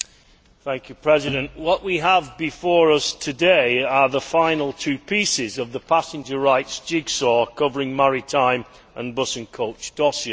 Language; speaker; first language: English; native; English